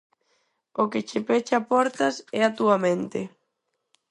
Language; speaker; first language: Galician; non-native, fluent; Spanish